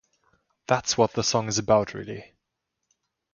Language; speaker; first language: English; non-native, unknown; German